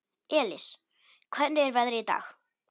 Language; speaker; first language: Icelandic; non-native, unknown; Polish